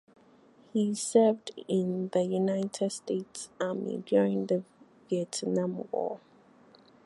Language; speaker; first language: English; non-native, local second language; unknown